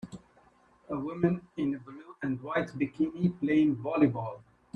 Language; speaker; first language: English; native; English